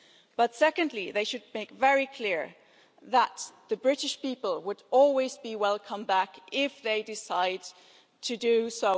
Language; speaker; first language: English; non-native, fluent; German